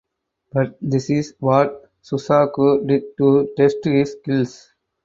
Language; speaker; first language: English; non-native, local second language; Tamil